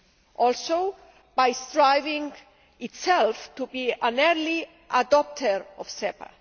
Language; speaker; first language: English; non-native, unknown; Greek